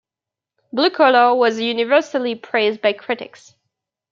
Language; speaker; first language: English; native; English